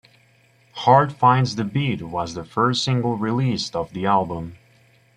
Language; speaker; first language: English; native; English